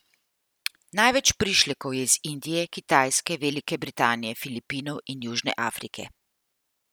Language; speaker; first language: Slovenian; native; Slovenian